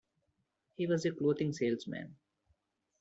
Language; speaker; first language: English; non-native, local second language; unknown